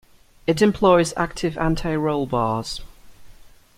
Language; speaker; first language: English; native; English